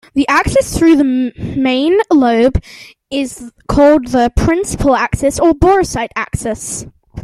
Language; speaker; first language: English; native; English